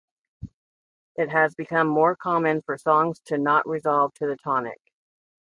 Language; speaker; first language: English; native; English